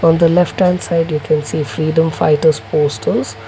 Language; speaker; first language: English; non-native, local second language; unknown